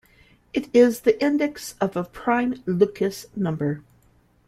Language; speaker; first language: English; native; English